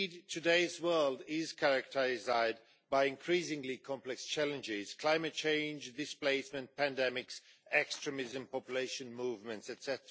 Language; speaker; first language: English; non-native, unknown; Swedish